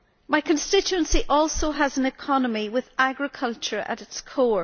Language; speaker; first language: English; native; English